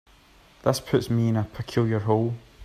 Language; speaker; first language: English; native; English